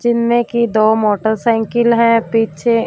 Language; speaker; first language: Hindi; non-native, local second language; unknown